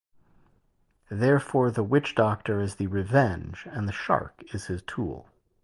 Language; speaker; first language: English; native; English